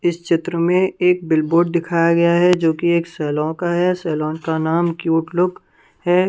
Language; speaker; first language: Hindi; non-native, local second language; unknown